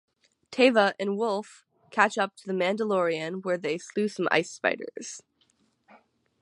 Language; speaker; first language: English; native; English